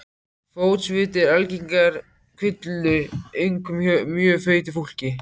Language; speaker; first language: Icelandic; native; Icelandic